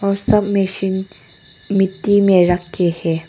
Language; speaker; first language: Hindi; non-native, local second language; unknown